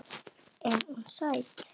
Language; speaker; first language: Icelandic; native; Icelandic